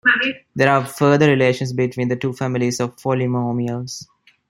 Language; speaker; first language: English; non-native, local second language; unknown